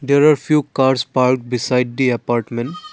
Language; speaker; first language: English; non-native, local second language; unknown